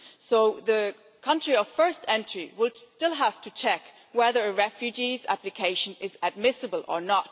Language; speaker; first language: English; non-native, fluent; German